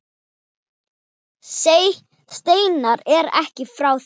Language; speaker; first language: Icelandic; non-native, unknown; Thai